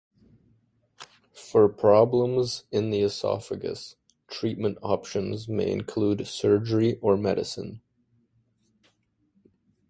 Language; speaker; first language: English; native; English